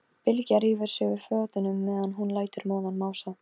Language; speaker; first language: Icelandic; non-native, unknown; Polish